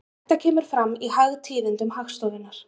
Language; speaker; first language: Icelandic; native; Icelandic